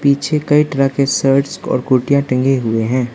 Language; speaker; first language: Hindi; non-native, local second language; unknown